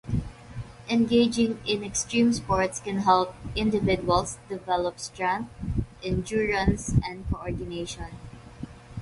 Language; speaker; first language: English; non-native, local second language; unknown